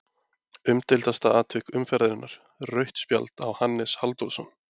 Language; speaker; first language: Icelandic; native; Icelandic